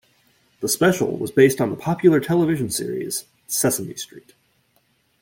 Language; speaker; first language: English; native; English